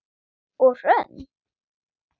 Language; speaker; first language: Icelandic; non-native, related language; Swedish